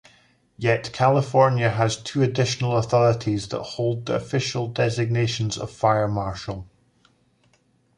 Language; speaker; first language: English; native; English